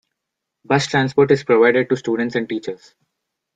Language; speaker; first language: English; non-native, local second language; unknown